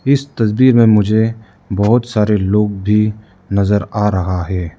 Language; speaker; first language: Hindi; non-native, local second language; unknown